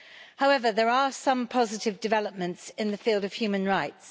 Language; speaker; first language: English; native; English